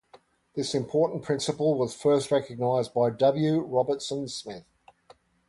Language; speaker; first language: English; native; English